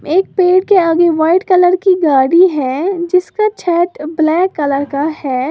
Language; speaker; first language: Hindi; native; Hindi